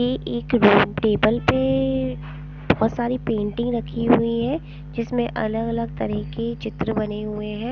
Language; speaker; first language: Hindi; non-native, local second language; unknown